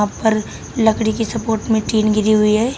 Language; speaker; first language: Hindi; native; Hindi